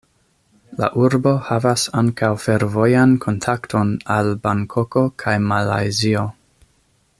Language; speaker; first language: Esperanto; non-native, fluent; English